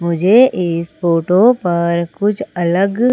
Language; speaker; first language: Hindi; native; Hindi